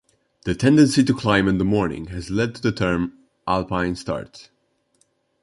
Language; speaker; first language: English; non-native, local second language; Maltese